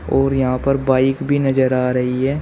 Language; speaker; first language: Hindi; native; Hindi